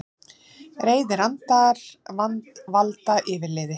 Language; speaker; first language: Icelandic; native; Icelandic